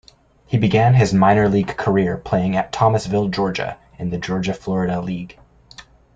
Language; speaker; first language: English; native; English